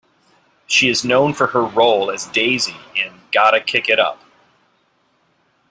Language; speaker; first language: English; native; English